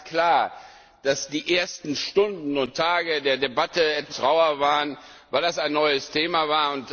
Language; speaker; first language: German; non-native, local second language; Luxembourgish